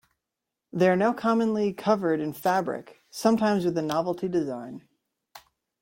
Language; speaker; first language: English; native; English